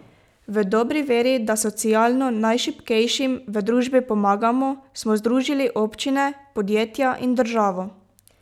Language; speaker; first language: Slovenian; native; Slovenian